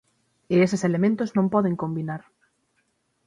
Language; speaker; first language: Galician; native; Galician